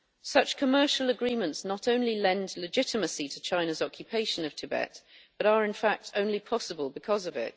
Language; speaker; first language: English; native; English